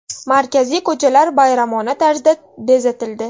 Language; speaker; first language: Uzbek; non-native, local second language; Russian